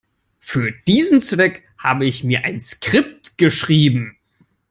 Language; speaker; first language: English; non-native, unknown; German